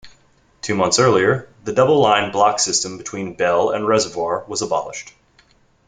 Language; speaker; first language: English; native; English